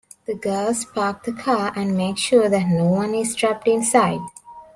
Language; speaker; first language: English; non-native, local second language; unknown